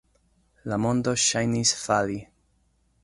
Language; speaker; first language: Esperanto; non-native, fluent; English